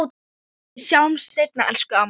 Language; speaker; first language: Icelandic; non-native, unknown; Thai